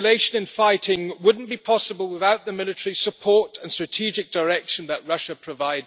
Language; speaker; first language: English; non-native, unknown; German